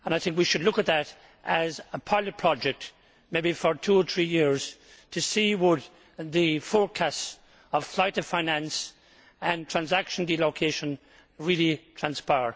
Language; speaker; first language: English; native; English